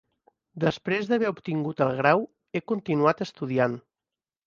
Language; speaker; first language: Catalan; native; Catalan